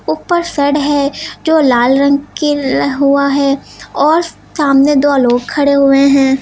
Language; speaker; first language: Hindi; native; Hindi